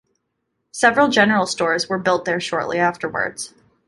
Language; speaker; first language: English; native; English